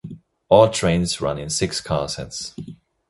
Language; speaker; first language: English; non-native, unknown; German